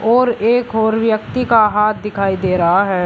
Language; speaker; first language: Hindi; native; Hindi